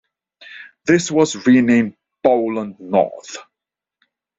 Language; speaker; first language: English; non-native, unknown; Dutch